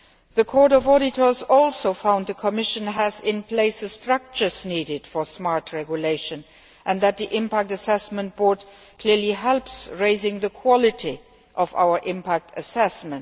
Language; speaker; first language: English; non-native, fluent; Luxembourgish